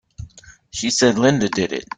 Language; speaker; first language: English; native; English